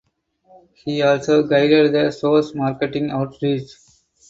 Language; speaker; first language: English; non-native, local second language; Tamil